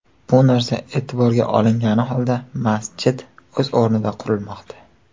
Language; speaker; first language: Uzbek; native; Uzbek